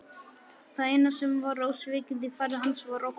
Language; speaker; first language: Icelandic; native; Icelandic